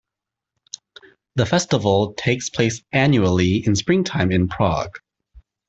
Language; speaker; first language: English; native; English